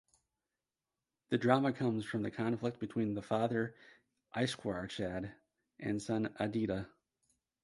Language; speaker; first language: English; native; English